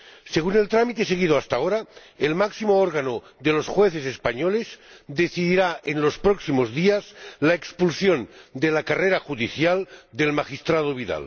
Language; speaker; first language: Spanish; non-native, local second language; Catalan